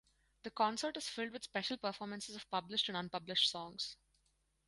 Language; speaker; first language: English; non-native, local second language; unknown